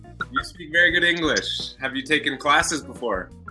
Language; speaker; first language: English; native; English